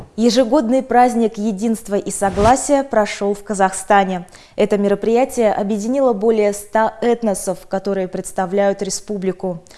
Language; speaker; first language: Russian; native; Russian